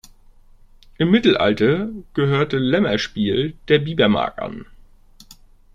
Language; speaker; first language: German; native; German